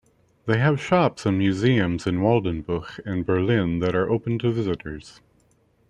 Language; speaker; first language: English; native; English